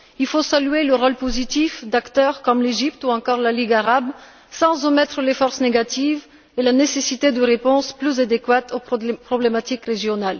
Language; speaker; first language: French; non-native, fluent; Bulgarian